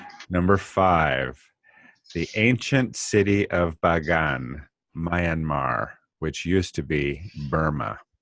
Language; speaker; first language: English; native; English